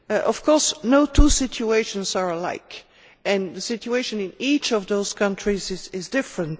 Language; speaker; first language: English; non-native, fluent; Dutch